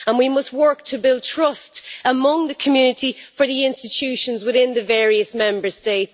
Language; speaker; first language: English; native; English